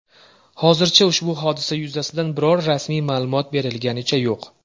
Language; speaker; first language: Uzbek; native; Uzbek